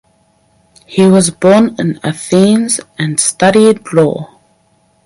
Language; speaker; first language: English; native; English